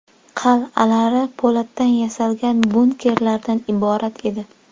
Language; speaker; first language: Uzbek; native; Uzbek